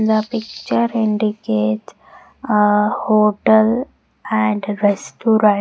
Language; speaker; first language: English; non-native, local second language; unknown